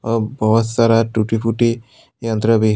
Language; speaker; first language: Hindi; non-native, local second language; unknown